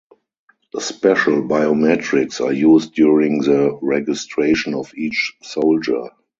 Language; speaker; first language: English; non-native, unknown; German